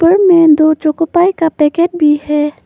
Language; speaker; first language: Hindi; non-native, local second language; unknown